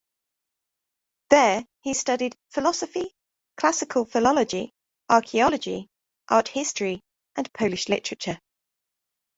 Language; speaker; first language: English; native; English